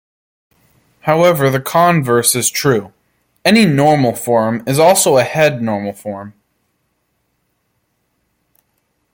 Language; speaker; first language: English; native; English